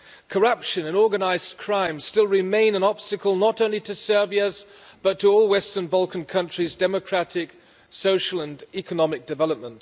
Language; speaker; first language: English; non-native, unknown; German